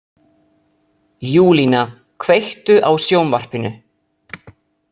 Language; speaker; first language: Icelandic; non-native, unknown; Italian